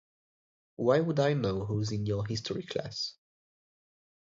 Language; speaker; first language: English; non-native, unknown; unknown